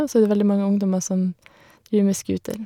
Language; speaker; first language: Norwegian; native; Norwegian